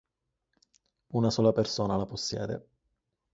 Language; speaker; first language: Italian; native; Italian